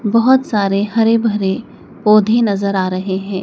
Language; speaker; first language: Hindi; native; Hindi